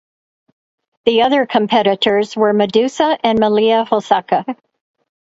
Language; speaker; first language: English; native; English